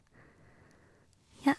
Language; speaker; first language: Norwegian; non-native, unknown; Chinese